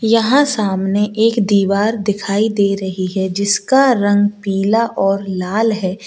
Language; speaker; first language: Hindi; native; Hindi